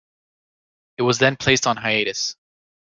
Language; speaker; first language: English; native; English